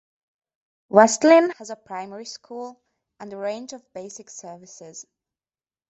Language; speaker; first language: English; non-native, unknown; Hungarian